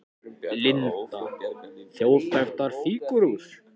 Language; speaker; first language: Icelandic; non-native, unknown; Japanese